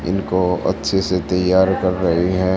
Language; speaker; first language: Hindi; native; Hindi